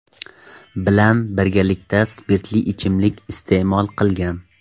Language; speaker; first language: Uzbek; non-native, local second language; Tajik